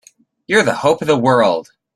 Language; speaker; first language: English; native; English